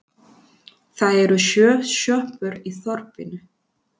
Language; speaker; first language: Icelandic; non-native, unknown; Spanish